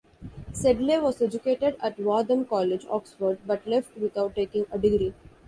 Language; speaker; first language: English; non-native, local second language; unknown